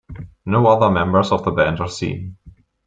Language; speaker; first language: English; non-native, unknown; German